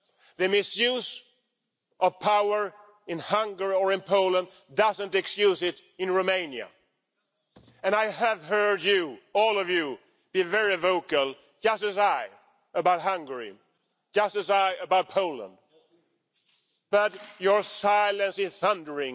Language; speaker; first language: English; non-native, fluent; Swedish